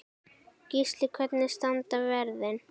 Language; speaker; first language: Icelandic; native; Icelandic